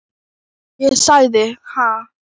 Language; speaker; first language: Icelandic; non-native, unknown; Thai